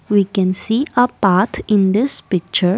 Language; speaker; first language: English; non-native, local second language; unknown